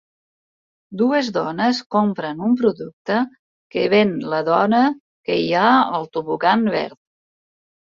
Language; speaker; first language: Catalan; non-native, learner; Spanish